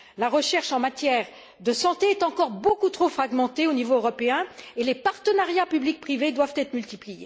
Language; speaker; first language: French; native; French